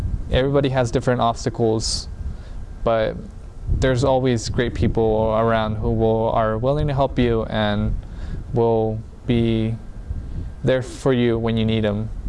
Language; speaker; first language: English; early bilingual, other home language; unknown